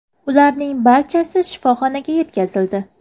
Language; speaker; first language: Uzbek; native; Uzbek